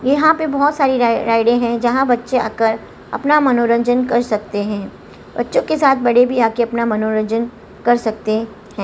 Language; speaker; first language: Hindi; non-native, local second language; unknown